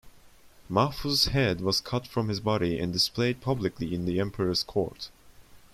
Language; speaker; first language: English; non-native, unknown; Turkish